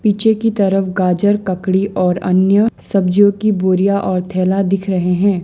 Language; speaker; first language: Hindi; non-native, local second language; Assamese